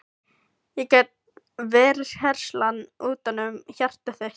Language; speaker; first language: Icelandic; non-native, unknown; Filipino